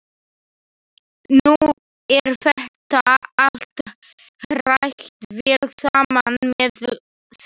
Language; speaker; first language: Icelandic; non-native, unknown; Slovak